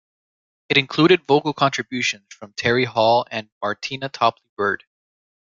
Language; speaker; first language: English; native; English